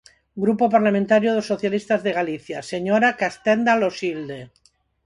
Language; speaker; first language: Galician; non-native, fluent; Spanish